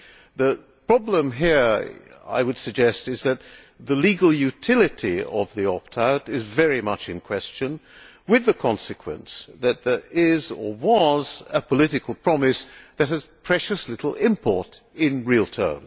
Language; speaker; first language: English; non-native, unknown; Hungarian